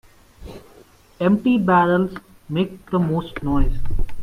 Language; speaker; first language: English; non-native, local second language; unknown